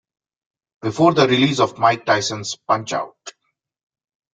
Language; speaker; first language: English; non-native, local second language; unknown